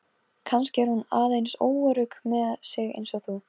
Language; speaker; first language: Icelandic; non-native, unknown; Polish